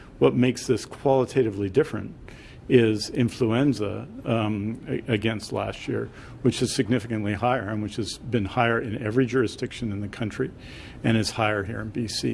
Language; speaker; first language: English; native; English